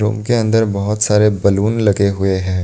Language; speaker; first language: Hindi; non-native, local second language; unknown